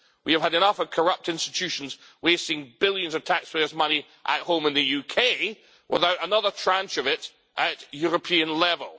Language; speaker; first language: English; native; English